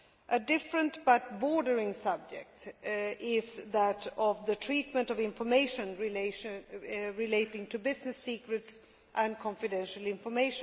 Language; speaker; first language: English; non-native, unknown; Swedish